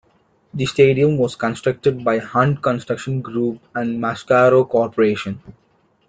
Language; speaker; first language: English; non-native, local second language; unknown